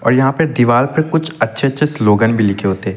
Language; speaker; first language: Hindi; native; Hindi